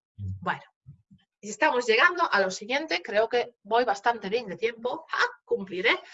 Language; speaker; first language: Spanish; non-native, fluent; Polish